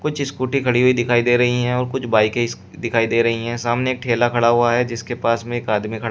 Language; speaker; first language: Hindi; native; Hindi